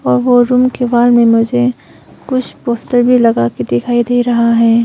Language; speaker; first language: Hindi; early bilingual, other home language; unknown